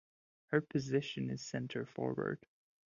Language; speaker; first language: English; non-native, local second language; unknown